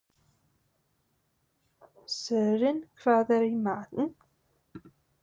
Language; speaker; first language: Icelandic; non-native, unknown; English